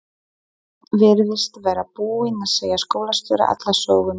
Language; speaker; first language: Icelandic; non-native, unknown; Polish